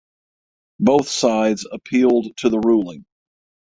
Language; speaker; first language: English; native; English